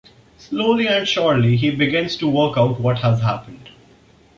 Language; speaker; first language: English; non-native, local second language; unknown